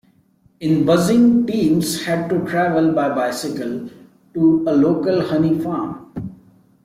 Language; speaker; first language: English; non-native, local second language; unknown